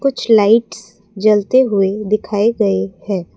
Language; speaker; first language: Hindi; non-native, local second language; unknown